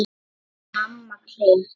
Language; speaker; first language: Icelandic; non-native, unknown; Lithuanian